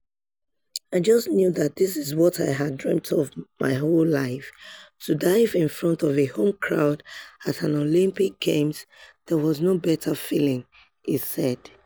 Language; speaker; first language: English; non-native, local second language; Yoruba